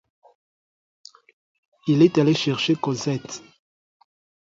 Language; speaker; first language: French; non-native, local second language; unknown